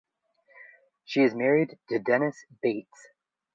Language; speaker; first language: English; native; English